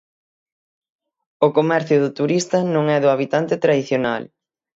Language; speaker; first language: Galician; native; Galician